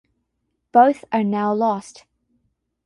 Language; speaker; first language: English; non-native, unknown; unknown